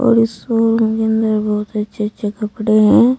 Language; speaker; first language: Hindi; native; Hindi